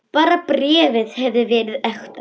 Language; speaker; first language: Icelandic; non-native, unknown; Russian